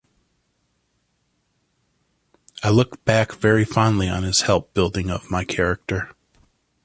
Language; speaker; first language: English; native; English